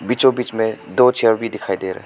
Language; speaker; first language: Hindi; non-native, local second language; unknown